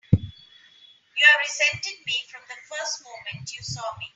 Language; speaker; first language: English; non-native, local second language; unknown